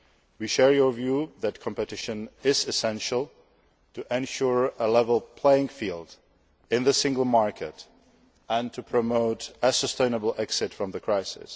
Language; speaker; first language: English; non-native, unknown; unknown